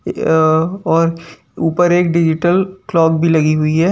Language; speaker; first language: Hindi; native; Hindi